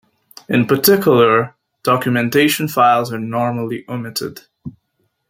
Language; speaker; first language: English; native; English